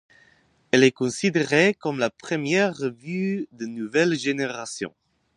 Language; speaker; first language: French; non-native, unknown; English